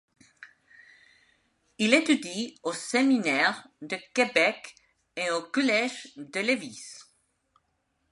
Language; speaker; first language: French; non-native, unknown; Spanish